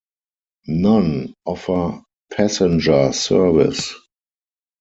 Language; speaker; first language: English; non-native, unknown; German